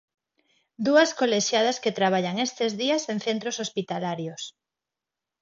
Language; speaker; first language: Galician; non-native, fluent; Spanish